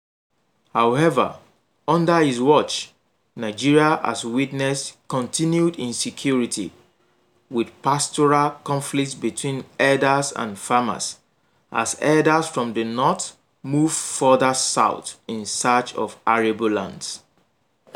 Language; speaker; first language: English; non-native, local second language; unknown